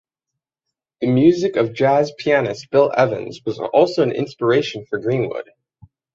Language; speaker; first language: English; native; English